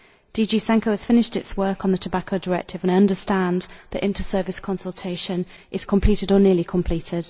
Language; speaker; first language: English; native; English